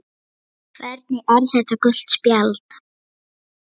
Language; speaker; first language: Icelandic; non-native, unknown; Lithuanian